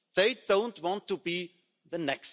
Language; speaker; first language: English; non-native, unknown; German